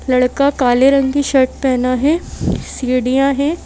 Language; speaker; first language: Hindi; native; Hindi